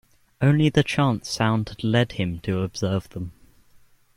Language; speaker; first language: English; native; English